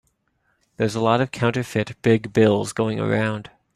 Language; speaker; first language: English; native; English